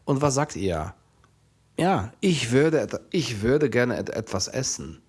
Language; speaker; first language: German; non-native, fluent; Polish